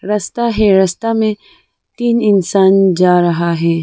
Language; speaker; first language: Hindi; early bilingual, other home language; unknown